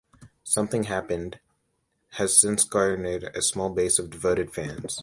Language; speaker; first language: English; native; English